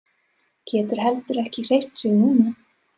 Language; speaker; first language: Icelandic; non-native, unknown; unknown